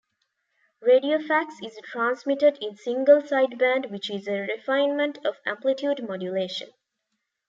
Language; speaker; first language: English; non-native, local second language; Tamil